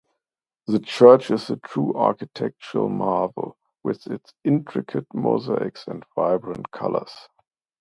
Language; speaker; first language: English; non-native, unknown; German